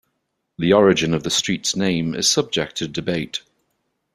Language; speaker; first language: English; native; English